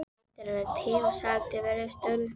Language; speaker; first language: Icelandic; non-native, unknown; Filipino